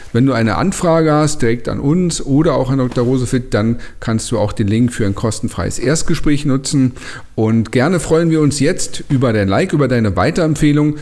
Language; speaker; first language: German; native; German